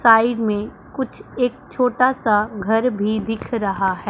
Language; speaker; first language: Hindi; non-native, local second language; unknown